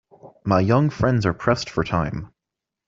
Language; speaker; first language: English; native; English